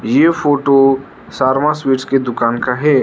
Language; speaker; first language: Hindi; non-native, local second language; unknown